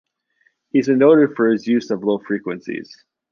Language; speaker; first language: English; native; English